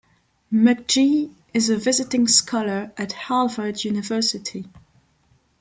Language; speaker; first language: English; non-native, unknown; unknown